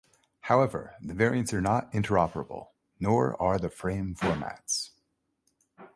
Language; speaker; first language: English; native; English